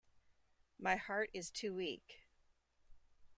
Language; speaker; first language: English; native; English